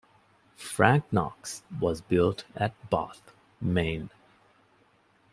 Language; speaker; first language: English; non-native, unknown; Divehi